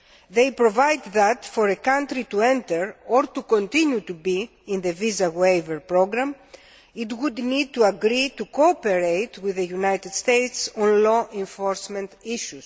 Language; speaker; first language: English; non-native, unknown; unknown